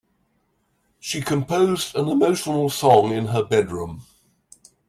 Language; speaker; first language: English; native; English